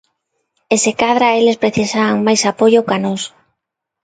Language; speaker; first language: Galician; non-native, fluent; Spanish